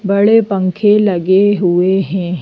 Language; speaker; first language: Hindi; native; Hindi